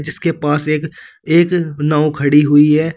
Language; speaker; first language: Hindi; native; Hindi